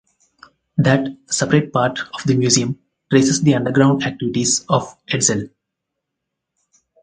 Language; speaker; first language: English; non-native, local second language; Telugu